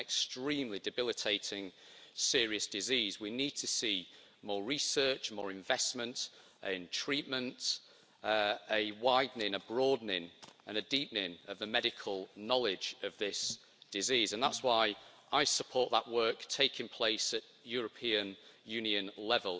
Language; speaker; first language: English; native; English